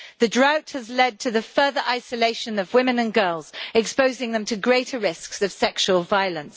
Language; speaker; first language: English; native; English